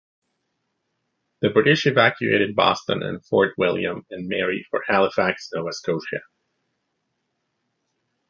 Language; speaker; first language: English; native; English